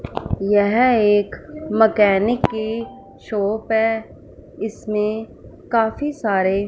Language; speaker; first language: Hindi; non-native, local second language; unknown